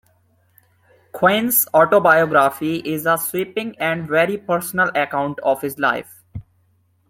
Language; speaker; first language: English; non-native, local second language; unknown